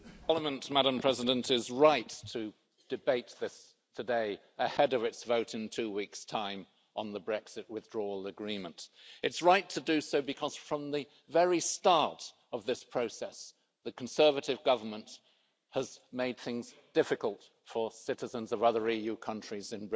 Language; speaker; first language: English; native; English